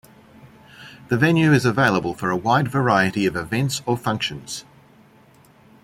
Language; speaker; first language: English; native; English